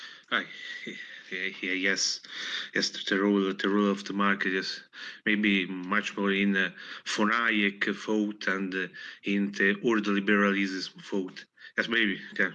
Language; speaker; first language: English; non-native, fluent; Italian